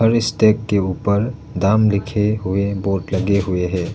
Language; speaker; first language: Hindi; non-native, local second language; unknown